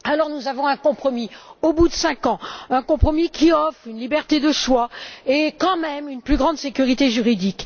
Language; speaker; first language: French; native; French